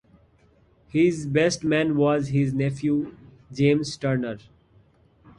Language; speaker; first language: English; non-native, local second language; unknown